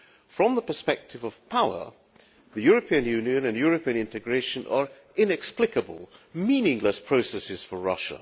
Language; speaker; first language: English; non-native, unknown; Hungarian